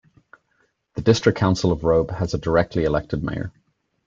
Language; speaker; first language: English; native; English